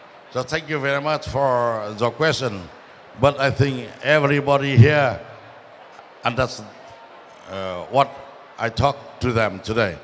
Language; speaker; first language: English; non-native, learner; Vietnamese